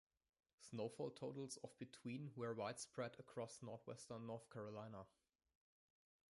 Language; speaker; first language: English; non-native, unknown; German